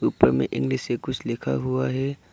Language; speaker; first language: Hindi; non-native, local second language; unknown